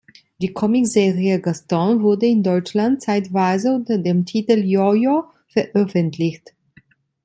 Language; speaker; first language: German; non-native, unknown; Italian